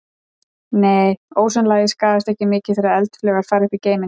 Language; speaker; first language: Icelandic; native; Icelandic